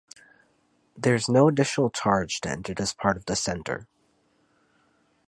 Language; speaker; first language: English; native; English